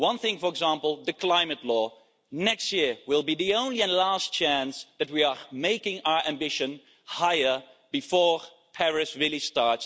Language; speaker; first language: English; non-native, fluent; Dutch